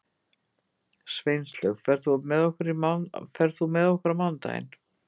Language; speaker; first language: Icelandic; native; Icelandic